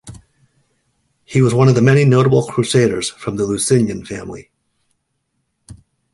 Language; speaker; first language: English; native; English